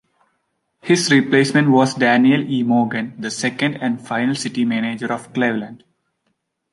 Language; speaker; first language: English; non-native, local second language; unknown